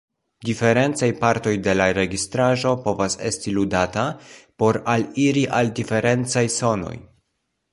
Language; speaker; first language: Esperanto; non-native, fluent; Polish